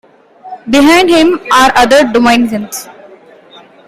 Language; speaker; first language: English; non-native, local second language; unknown